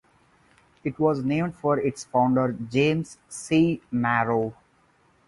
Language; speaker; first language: English; non-native, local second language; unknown